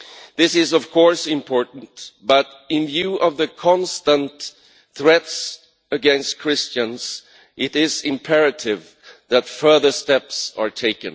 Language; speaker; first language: English; non-native, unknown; Swedish